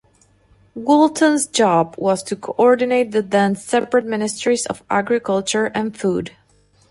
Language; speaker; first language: English; non-native, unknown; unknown